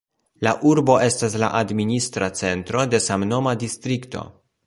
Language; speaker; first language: Esperanto; non-native, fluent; Polish